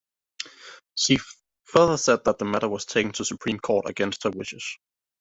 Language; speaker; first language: English; native; English